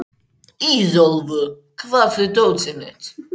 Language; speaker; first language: Icelandic; native; Icelandic